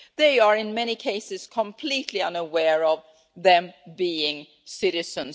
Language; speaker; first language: English; non-native, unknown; Swedish